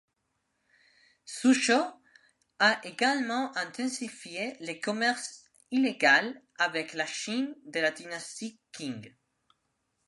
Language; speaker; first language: French; non-native, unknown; Spanish